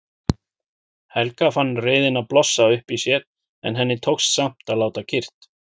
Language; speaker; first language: Icelandic; native; Icelandic